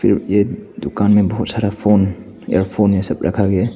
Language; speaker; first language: Hindi; non-native, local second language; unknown